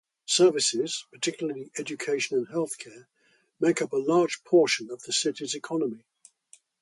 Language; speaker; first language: English; native; English